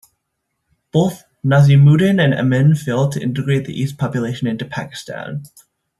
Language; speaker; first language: English; native; English